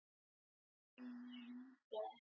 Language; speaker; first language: Icelandic; native; Icelandic